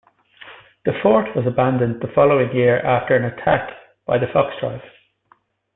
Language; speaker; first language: English; native; English